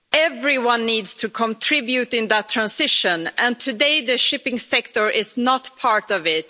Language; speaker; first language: English; non-native, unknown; Swedish